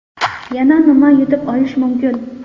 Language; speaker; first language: Uzbek; non-native, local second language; Kara-Kalpak